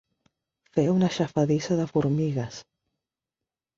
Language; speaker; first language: Catalan; non-native, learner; Spanish